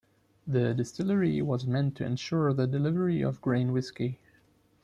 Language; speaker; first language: English; non-native, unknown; German